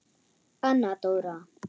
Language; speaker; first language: Icelandic; non-native, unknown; German